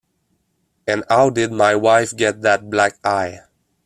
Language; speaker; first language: English; non-native, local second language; French